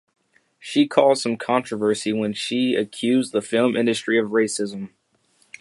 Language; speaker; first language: English; native; English